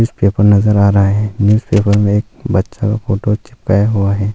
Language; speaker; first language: Hindi; non-native, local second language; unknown